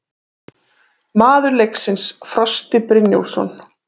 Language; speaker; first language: Icelandic; native; Icelandic